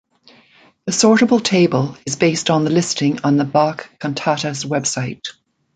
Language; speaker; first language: English; native; English